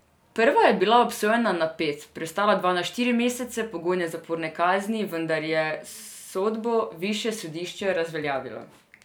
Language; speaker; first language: Slovenian; non-native, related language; Serbian